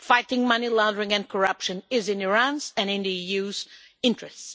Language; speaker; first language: English; non-native, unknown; Portuguese